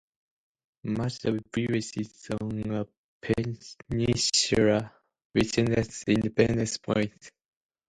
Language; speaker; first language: English; non-native, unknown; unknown